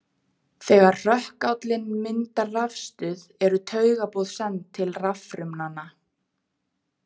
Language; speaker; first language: Icelandic; native; Icelandic